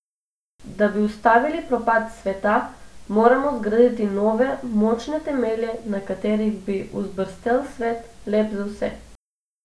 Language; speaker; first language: Slovenian; non-native, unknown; Macedonian